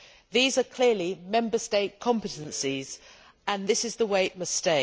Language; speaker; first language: English; native; English